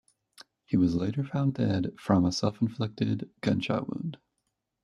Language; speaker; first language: English; native; English